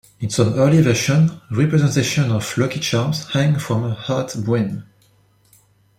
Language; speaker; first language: English; non-native, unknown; French